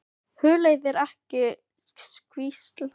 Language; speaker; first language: Icelandic; non-native, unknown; Filipino